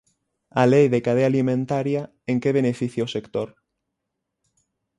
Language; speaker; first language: Galician; native; Galician